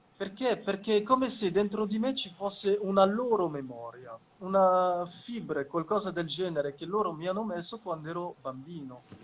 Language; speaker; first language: Italian; non-native, fluent; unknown